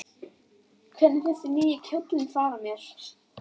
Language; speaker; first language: Icelandic; native; Icelandic